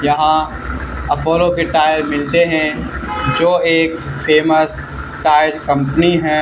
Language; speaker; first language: Hindi; native; Hindi